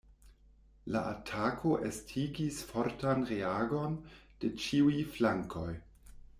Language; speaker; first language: Esperanto; non-native, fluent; German